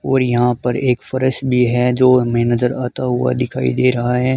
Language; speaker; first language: Hindi; native; Hindi